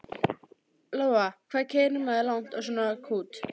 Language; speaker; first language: Icelandic; native; Icelandic